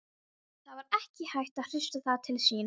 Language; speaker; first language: Icelandic; non-native, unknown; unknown